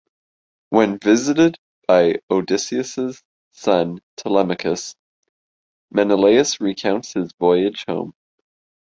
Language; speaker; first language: English; native; English